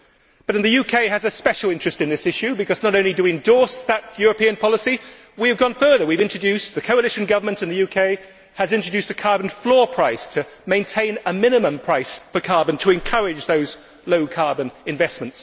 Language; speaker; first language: English; native; English